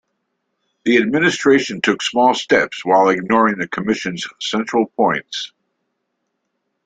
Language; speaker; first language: English; native; English